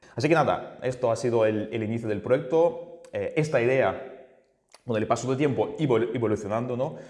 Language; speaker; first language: Spanish; non-native, fluent; Russian